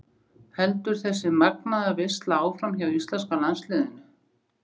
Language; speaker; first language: Icelandic; native; Icelandic